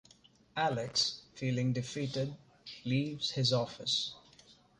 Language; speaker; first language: English; non-native, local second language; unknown